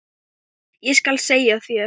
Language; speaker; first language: Icelandic; non-native, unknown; Thai